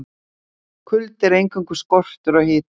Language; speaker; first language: Icelandic; native; Icelandic